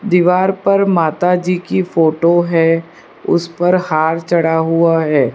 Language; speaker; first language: Hindi; non-native, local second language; Gujarati